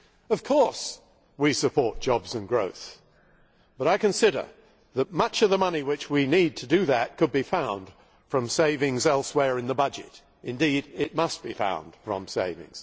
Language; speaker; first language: English; native; English